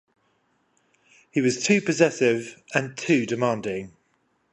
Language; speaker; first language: English; native; English